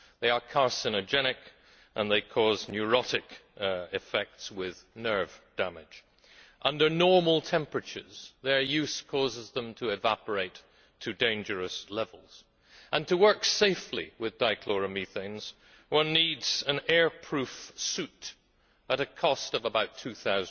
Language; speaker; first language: English; native; English